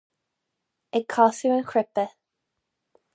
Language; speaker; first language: Irish; non-native, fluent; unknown